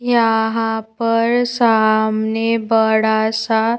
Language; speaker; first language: Hindi; native; Hindi